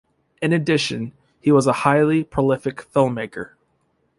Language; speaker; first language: English; native; English